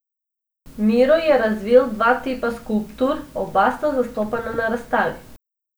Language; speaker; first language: Slovenian; non-native, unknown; Macedonian